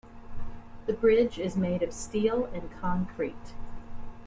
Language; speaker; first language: English; native; English